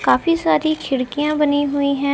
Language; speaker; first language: Hindi; non-native, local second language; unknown